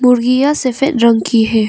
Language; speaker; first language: Hindi; non-native, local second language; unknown